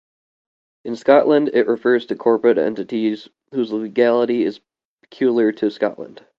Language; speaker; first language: English; native; English